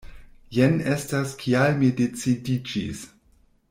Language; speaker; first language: Esperanto; non-native, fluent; German